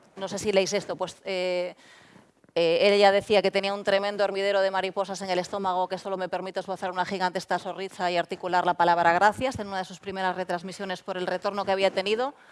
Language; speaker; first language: Spanish; non-native, local second language; Galician